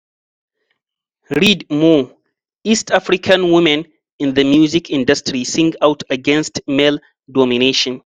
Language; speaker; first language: English; non-native, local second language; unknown